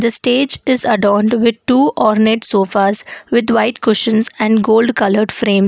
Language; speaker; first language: English; non-native, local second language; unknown